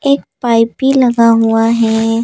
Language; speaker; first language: Hindi; native; Hindi